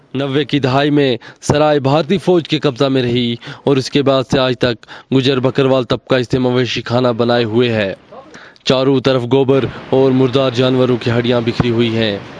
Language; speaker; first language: Urdu; non-native, local second language; Kashmiri